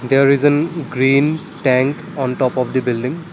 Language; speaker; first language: English; non-native, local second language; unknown